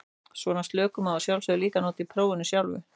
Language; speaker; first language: Icelandic; native; Icelandic